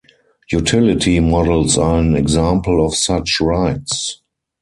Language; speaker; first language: English; non-native, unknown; German